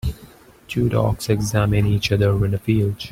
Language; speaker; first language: English; non-native, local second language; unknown